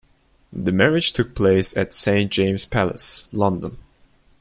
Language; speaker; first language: English; non-native, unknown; Turkish